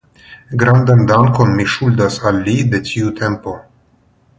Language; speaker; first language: Esperanto; non-native, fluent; Russian